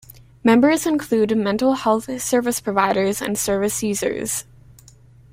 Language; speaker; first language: English; native; English